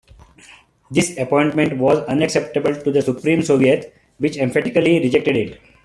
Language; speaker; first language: English; non-native, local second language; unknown